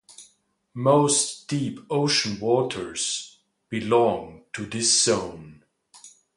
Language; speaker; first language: English; non-native, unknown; German